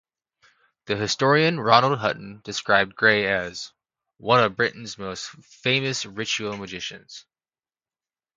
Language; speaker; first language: English; native; English